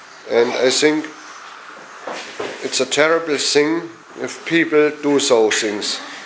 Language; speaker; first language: English; non-native, learner; German